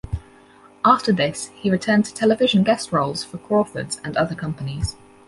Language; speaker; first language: English; native; English